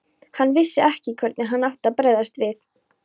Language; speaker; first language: Icelandic; non-native, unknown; Polish